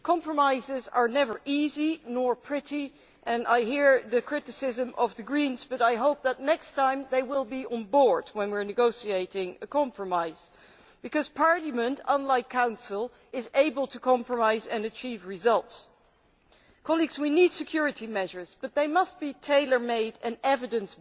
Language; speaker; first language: English; non-native, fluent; Dutch